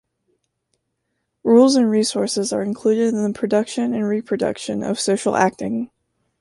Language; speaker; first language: English; native; English